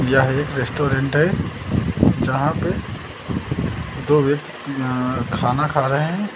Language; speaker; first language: Hindi; native; Hindi